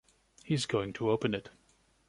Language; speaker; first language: English; non-native, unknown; German